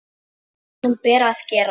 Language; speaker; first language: Icelandic; non-native, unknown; Polish